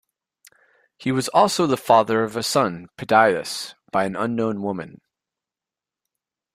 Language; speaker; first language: English; native; English